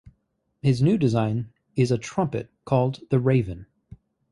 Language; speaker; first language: English; native; English